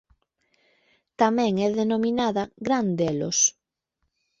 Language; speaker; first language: Galician; native; Galician